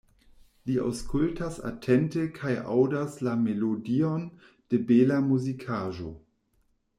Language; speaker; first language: Esperanto; non-native, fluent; German